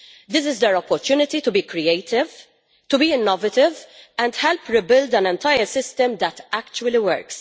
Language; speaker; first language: English; non-native, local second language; Maltese